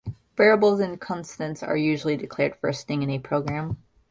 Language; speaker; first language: English; native; English